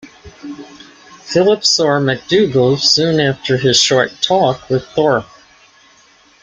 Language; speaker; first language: English; native; English